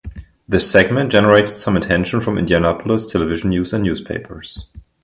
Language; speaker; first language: English; non-native, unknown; German